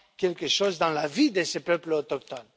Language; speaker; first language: French; non-native, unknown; Romanian